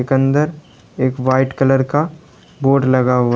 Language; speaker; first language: Hindi; native; Hindi